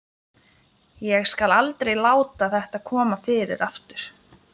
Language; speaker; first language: Icelandic; non-native, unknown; Lithuanian